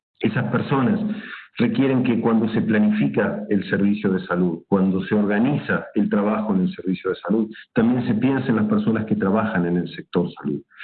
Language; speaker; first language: Spanish; native; Spanish